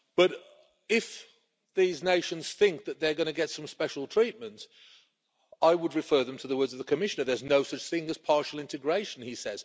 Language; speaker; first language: English; native; English